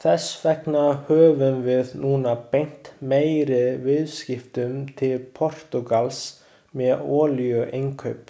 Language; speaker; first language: Icelandic; non-native, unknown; Chinese